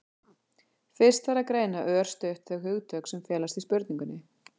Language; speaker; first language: Icelandic; native; Icelandic